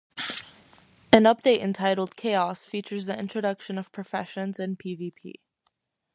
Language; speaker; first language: English; native; English